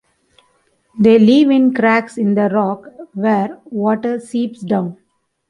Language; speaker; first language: English; non-native, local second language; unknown